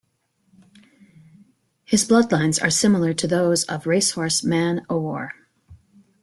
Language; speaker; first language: English; native; English